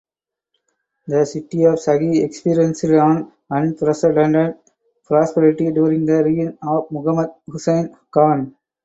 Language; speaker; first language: English; non-native, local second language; Tamil